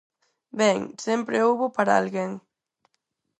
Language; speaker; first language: Galician; non-native, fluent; Spanish